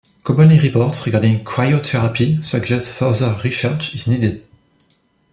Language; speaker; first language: English; non-native, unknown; French